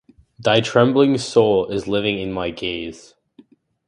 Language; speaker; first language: English; native; English